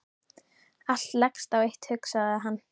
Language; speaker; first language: Icelandic; native; Icelandic